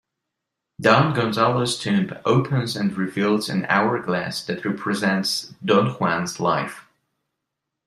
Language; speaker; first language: English; non-native, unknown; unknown